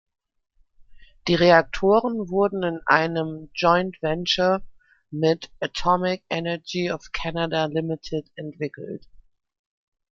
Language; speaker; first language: German; native; German